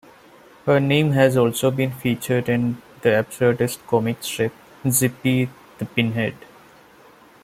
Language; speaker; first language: English; non-native, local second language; Malayalam